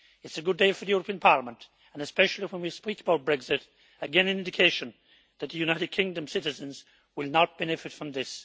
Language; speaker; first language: English; native; English